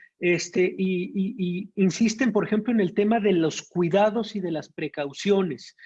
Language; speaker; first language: Spanish; native; Spanish